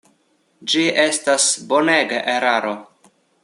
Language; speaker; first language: Esperanto; non-native, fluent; Russian